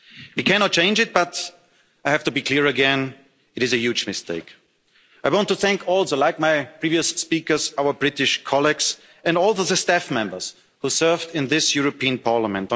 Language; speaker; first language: English; non-native, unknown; German